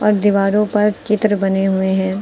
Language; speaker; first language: Hindi; native; Hindi